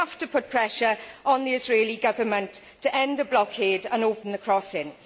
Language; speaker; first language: English; native; English